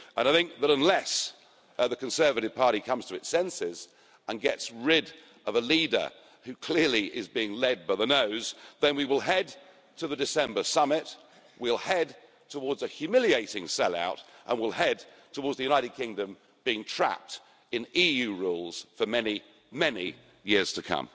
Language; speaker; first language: English; native; English